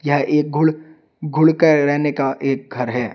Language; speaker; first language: Hindi; native; Hindi